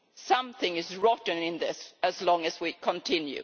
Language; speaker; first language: English; non-native, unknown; Swedish